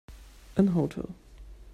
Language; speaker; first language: English; non-native, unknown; German